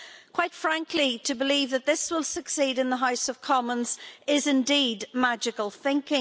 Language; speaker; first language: English; native; English